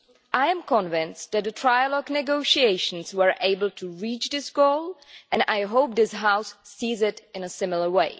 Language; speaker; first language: English; non-native, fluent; Czech